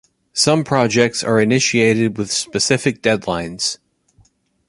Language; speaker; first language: English; native; English